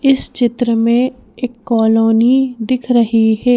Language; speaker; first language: Hindi; native; Hindi